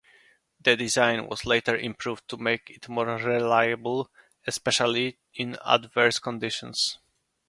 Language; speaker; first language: English; non-native, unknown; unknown